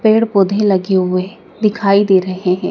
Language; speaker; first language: Hindi; native; Hindi